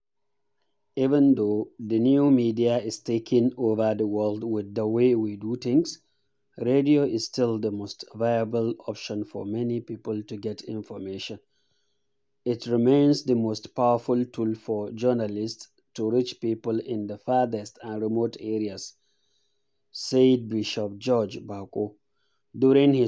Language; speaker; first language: English; non-native, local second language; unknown